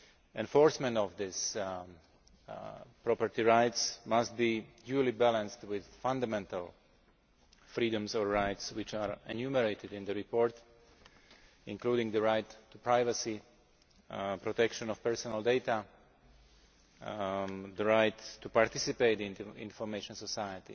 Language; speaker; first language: English; non-native, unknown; Slovak